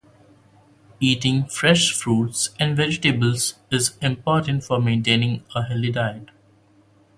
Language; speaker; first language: English; non-native, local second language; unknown